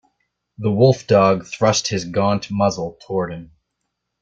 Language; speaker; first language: English; native; English